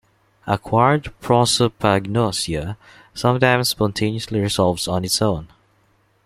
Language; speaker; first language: English; non-native, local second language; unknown